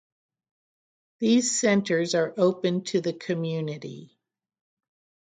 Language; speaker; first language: English; native; English